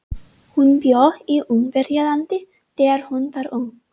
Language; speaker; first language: Icelandic; non-native, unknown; English